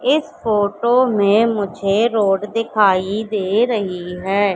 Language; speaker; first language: Hindi; native; Hindi